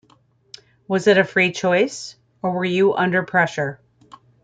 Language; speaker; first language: English; native; English